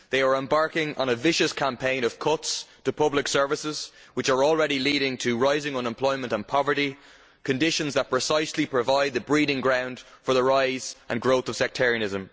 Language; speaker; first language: English; native; English